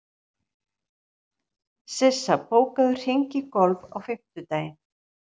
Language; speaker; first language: Icelandic; native; Icelandic